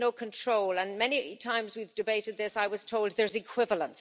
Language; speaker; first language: English; native; English